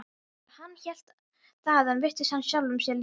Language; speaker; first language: Icelandic; non-native, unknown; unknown